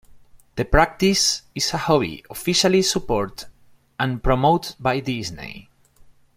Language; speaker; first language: English; non-native, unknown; Spanish